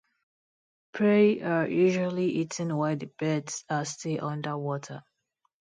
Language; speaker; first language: English; non-native, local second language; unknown